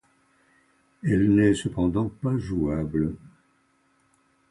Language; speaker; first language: French; native; French